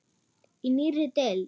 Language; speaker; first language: Icelandic; non-native, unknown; German